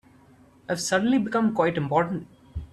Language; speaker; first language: English; non-native, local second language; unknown